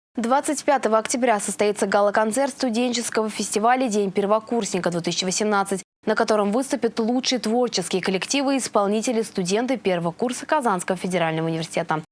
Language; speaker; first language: Russian; native; Russian